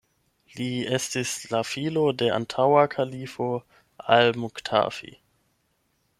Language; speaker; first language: Esperanto; non-native, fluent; German